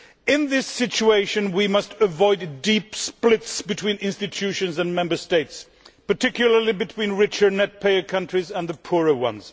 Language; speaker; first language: English; non-native, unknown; Swedish